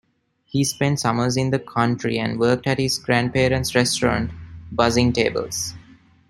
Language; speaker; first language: English; non-native, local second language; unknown